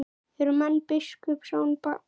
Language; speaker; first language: Icelandic; native; Icelandic